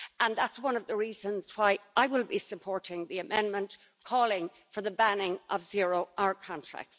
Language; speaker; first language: English; native; English